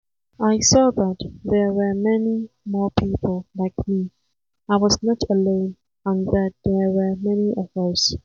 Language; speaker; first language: English; non-native, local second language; Hausa